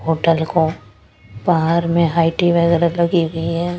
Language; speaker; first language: Hindi; non-native, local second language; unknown